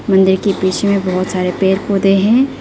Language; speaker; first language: Hindi; non-native, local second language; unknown